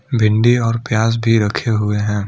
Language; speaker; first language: Hindi; non-native, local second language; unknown